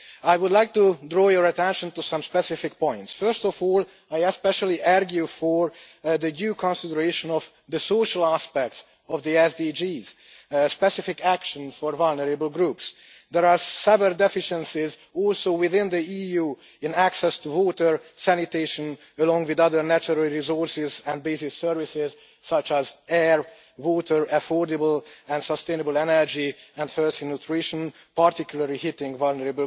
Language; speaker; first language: English; non-native, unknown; Hungarian